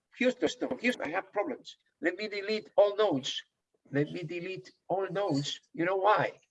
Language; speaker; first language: English; non-native, fluent; Spanish